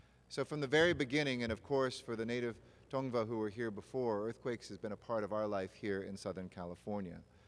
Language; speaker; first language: English; native; English